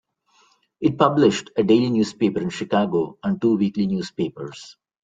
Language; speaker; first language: English; non-native, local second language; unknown